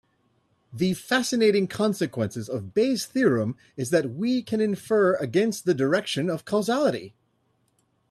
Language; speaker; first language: English; native; English